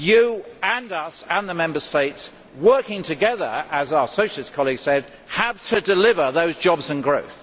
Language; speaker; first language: English; native; English